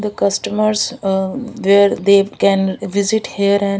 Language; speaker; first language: English; non-native, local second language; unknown